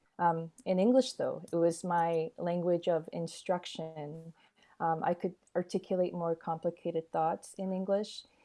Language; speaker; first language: English; early bilingual, other home language; Korean